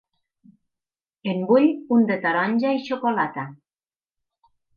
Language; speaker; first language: Catalan; native; Catalan